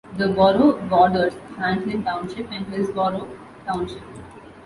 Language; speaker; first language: English; non-native, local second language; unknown